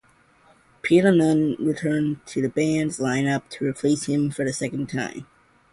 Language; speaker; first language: English; non-native, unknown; Georgian